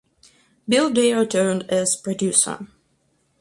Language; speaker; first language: English; non-native, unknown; Russian